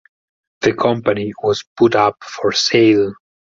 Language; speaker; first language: English; non-native, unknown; Italian